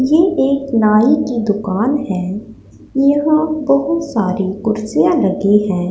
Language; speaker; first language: Hindi; non-native, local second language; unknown